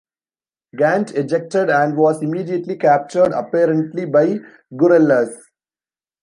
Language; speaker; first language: English; non-native, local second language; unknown